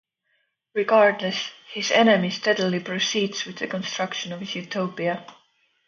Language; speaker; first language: English; non-native, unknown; Estonian